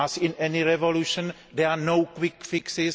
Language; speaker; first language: English; non-native, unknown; Greek